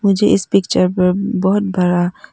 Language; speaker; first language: Hindi; non-native, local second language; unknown